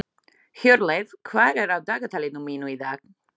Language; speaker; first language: Icelandic; non-native, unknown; Slovak